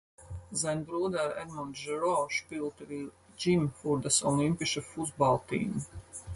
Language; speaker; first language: German; non-native, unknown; Latvian